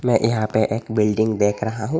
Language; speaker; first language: Hindi; non-native, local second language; Bangla